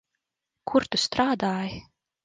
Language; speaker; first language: Latvian; early bilingual, heritage; Latvian